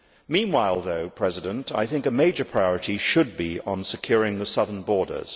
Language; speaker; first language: English; native; English